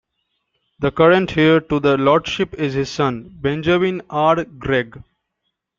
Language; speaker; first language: English; non-native, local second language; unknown